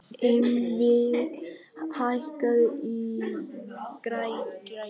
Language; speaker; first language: Icelandic; non-native, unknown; Vietnamese